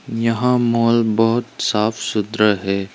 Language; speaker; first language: Hindi; non-native, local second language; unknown